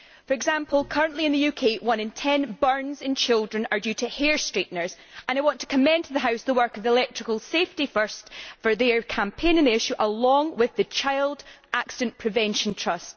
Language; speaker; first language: English; native; English